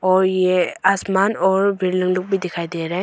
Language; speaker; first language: Hindi; non-native, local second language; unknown